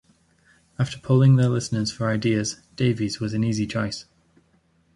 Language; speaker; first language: English; native; English